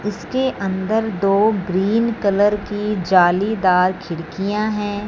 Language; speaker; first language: Hindi; non-native, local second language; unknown